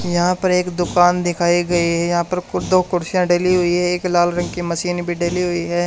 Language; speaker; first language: Hindi; native; Hindi